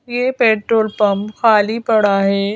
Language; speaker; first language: Hindi; native; Hindi